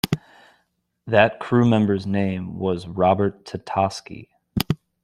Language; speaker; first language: English; native; English